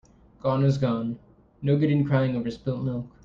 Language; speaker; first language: English; native; English